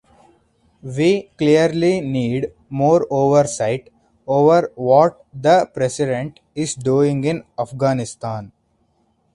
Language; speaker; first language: English; non-native, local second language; Hindi